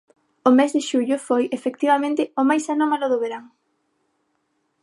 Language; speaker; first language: Galician; non-native, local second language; Spanish